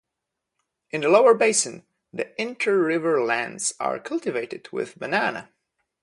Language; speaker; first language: English; non-native, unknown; Polish